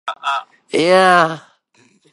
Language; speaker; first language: English; native; English